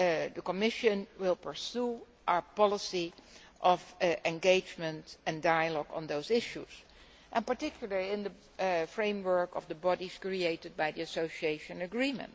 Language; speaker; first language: English; non-native, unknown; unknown